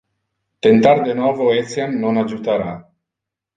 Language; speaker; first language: Interlingua; non-native, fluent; Italian